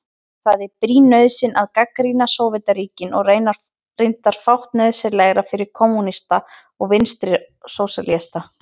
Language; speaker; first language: Icelandic; native; Icelandic